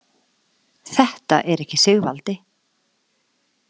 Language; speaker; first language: Icelandic; native; Icelandic